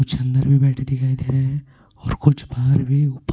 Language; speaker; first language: Hindi; non-native, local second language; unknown